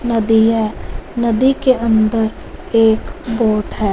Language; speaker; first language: Hindi; non-native, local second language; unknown